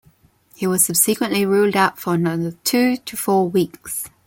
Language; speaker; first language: English; non-native, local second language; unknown